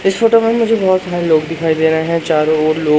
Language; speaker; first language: Hindi; native; Hindi